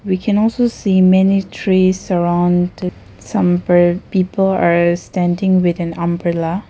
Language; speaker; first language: English; non-native, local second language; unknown